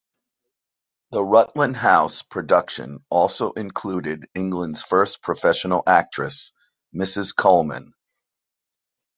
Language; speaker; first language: English; native; English